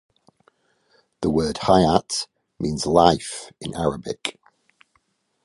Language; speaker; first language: English; native; English